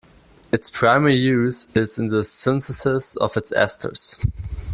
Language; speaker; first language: English; non-native, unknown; German